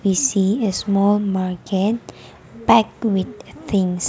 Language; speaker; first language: English; non-native, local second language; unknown